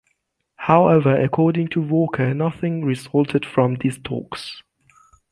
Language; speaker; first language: English; non-native, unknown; Persian